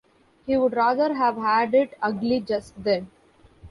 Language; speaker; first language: English; non-native, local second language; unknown